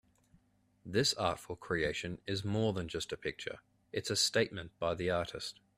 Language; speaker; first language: English; native; English